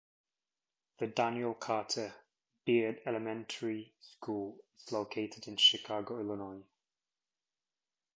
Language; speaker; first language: English; native; English